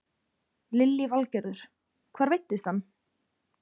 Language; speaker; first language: Icelandic; native; Icelandic